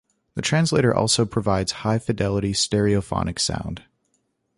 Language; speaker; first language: English; native; English